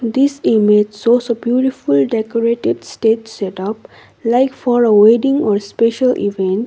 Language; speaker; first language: English; non-native, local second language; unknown